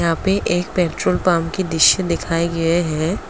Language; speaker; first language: Hindi; non-native, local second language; Assamese